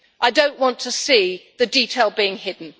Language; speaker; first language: English; native; English